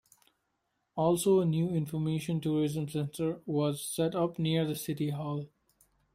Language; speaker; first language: English; non-native, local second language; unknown